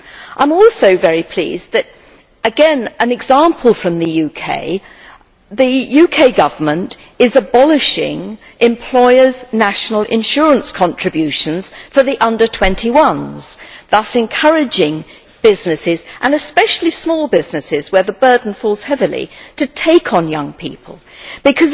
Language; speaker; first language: English; native; English